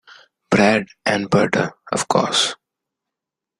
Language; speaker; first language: English; non-native, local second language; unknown